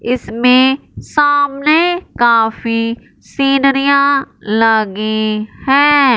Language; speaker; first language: Hindi; non-native, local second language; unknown